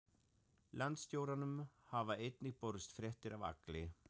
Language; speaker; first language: Icelandic; non-native, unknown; German